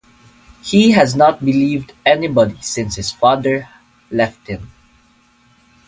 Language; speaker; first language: English; non-native, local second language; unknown